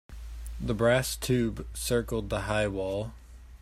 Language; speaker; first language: English; native; English